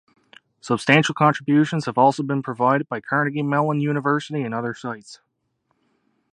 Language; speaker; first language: English; native; English